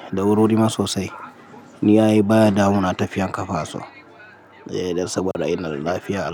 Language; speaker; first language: Hausa; native; Hausa